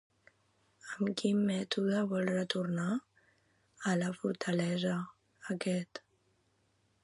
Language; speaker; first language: Catalan; native; Catalan